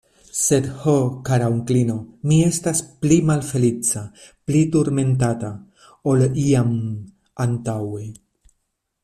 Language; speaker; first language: Esperanto; non-native, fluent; Spanish